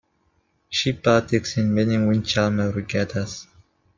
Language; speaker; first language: English; non-native, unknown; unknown